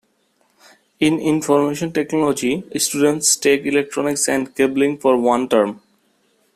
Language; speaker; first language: English; non-native, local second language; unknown